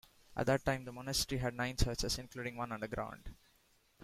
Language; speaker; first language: English; non-native, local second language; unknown